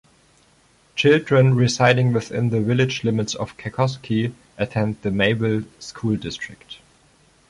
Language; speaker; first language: English; non-native, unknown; German